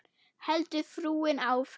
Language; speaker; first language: Icelandic; non-native, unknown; German